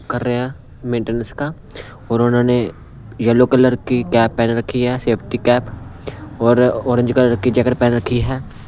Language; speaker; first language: Hindi; non-native, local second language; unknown